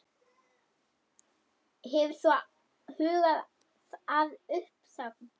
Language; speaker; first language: Icelandic; non-native, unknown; German